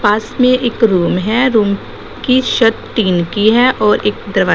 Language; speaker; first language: Hindi; non-native, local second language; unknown